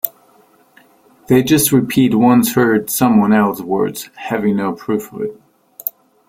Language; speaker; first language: English; non-native, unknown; German